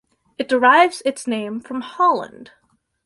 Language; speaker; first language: English; native; English